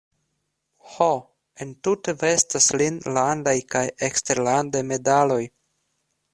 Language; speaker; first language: Esperanto; non-native, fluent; Russian